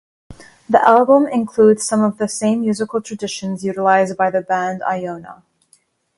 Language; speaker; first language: English; non-native, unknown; Arabic